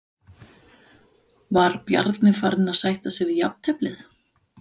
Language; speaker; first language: Icelandic; non-native, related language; Danish